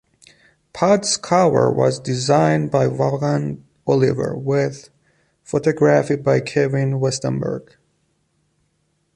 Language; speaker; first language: English; non-native, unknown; Persian